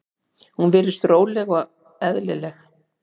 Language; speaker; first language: Icelandic; native; Icelandic